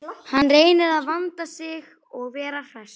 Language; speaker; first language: Icelandic; native; Icelandic